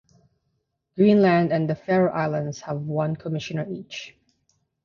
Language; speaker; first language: English; non-native, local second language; Filipino